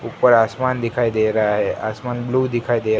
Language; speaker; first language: Hindi; non-native, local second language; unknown